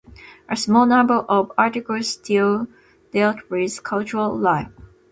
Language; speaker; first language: English; non-native, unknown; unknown